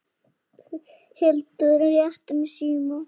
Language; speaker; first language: Icelandic; native; Icelandic